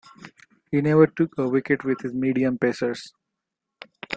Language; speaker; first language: English; non-native, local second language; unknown